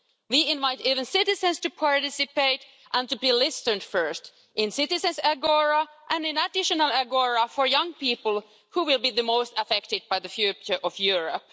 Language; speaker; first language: English; non-native, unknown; Finnish